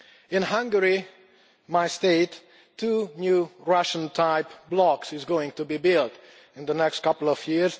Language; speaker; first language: English; non-native, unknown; Hungarian